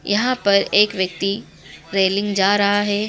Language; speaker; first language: Hindi; native; Hindi